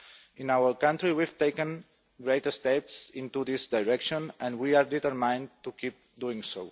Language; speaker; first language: English; non-native, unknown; Catalan